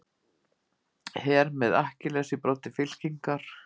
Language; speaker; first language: Icelandic; native; Icelandic